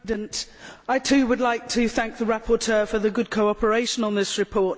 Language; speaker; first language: English; native; English